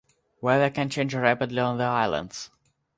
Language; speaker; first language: English; non-native, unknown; Russian